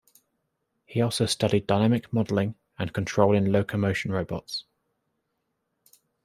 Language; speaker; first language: English; native; English